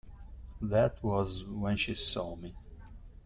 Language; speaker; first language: English; non-native, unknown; Italian